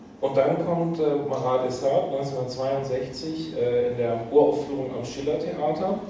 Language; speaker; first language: German; native; German